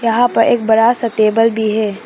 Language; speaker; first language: Hindi; non-native, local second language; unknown